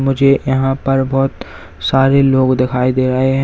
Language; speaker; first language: Hindi; native; Hindi